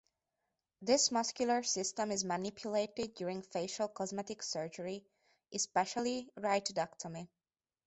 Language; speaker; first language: English; non-native, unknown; Hungarian